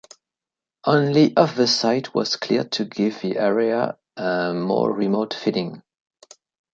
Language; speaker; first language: English; non-native, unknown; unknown